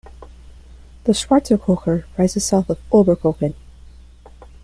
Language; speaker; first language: English; non-native, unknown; Spanish